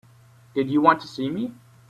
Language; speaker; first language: English; native; English